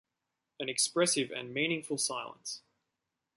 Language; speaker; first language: English; native; English